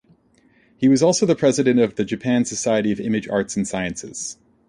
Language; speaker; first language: English; native; English